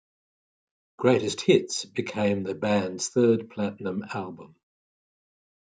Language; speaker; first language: English; native; English